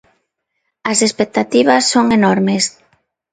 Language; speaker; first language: Galician; non-native, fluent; Spanish